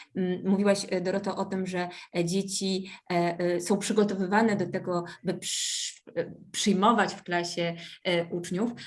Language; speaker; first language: Polish; native; Polish